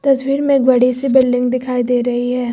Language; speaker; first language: Hindi; native; Hindi